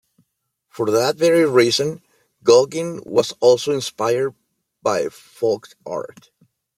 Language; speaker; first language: English; native; English